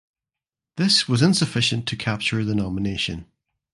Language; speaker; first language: English; native; English